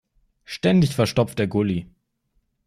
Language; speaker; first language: German; native; German